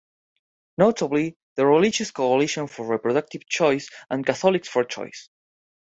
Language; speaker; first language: English; non-native, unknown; Spanish